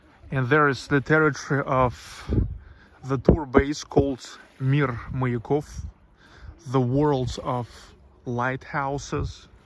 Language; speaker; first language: English; non-native, fluent; Russian